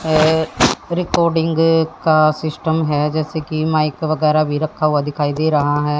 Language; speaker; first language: Hindi; native; Hindi